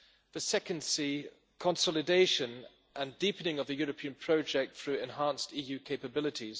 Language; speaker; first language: English; non-native, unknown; German